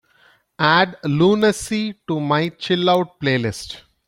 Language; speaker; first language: English; non-native, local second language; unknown